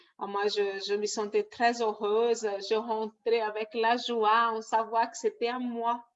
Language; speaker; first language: French; non-native, fluent; Portuguese